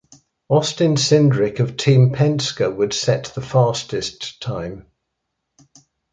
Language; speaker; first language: English; native; English